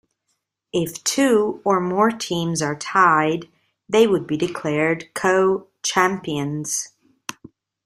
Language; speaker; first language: English; non-native, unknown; Italian